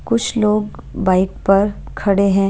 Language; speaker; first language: Hindi; non-native, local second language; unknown